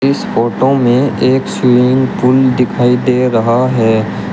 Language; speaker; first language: Hindi; native; Hindi